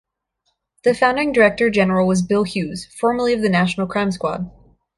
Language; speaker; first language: English; native; English